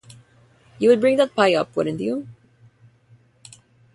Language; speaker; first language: English; non-native, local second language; Filipino